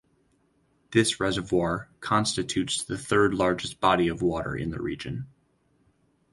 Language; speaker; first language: English; native; English